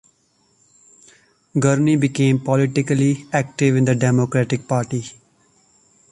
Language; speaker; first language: English; non-native, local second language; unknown